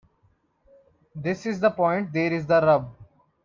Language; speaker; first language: English; non-native, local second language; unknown